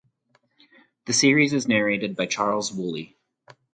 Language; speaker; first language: English; native; English